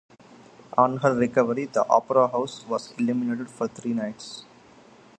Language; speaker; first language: English; non-native, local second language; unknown